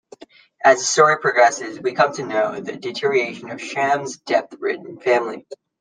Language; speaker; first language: English; native; English